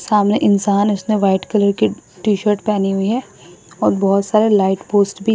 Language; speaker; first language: Hindi; non-native, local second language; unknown